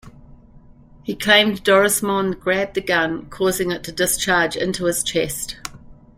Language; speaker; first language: English; native; English